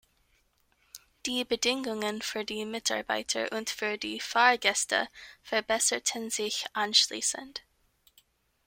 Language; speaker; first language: German; non-native, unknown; English